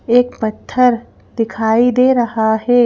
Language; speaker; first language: Hindi; native; Hindi